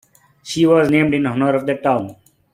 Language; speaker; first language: English; non-native, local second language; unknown